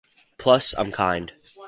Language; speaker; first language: English; native; English